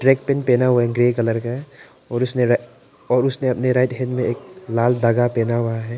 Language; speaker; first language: Hindi; non-native, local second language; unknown